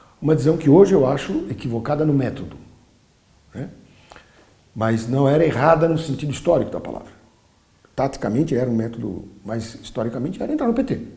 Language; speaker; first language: Portuguese; early bilingual, other home language; Polish